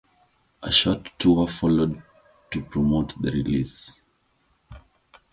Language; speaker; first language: English; native; English